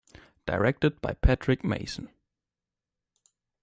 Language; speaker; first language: English; non-native, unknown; German